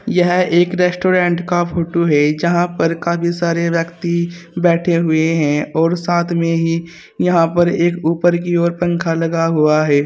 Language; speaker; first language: Hindi; native; Hindi